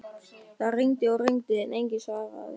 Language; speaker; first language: Icelandic; non-native, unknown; German